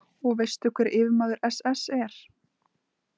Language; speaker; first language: Icelandic; native; Icelandic